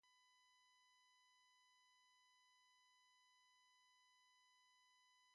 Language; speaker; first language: English; native; English